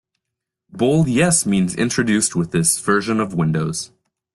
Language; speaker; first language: English; native; English